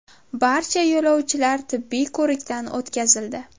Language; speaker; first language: Uzbek; native; Uzbek